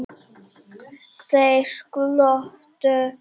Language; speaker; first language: Icelandic; non-native, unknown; Czech